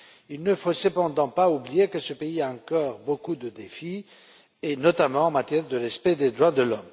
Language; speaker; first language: French; non-native, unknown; Romanian